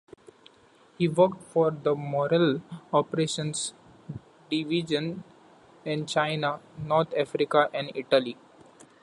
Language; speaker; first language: English; non-native, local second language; Marathi